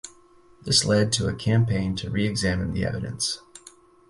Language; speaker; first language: English; native; English